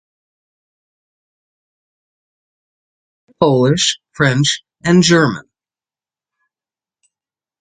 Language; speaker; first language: English; native; English